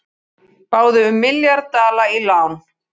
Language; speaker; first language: Icelandic; native; Icelandic